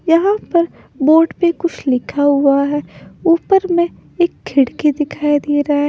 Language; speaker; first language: Hindi; non-native, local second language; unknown